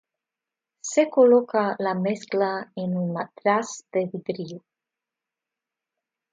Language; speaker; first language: Spanish; non-native, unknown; Russian